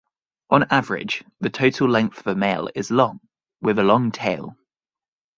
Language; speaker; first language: English; native; English